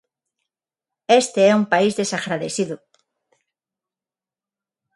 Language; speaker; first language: Galician; non-native, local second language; Spanish